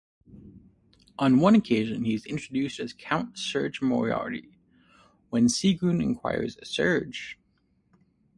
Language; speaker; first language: English; native; English